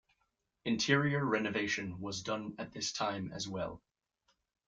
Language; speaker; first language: English; native; English